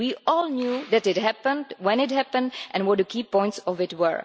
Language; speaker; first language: English; non-native, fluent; Czech